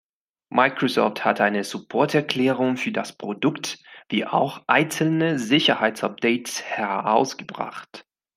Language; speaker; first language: German; non-native, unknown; Spanish